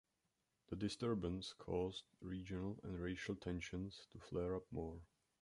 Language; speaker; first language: English; non-native, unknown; Czech